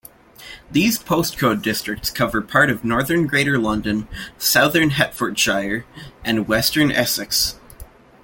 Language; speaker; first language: English; native; English